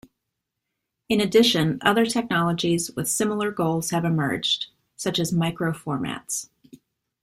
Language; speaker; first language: English; native; English